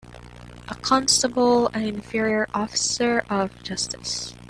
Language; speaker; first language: English; non-native, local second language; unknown